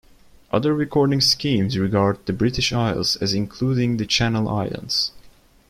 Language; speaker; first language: English; non-native, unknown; Turkish